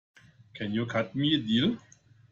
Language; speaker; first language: English; non-native, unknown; German